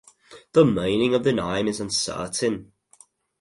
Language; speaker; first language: English; native; English